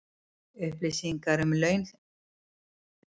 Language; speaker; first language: Icelandic; native; Icelandic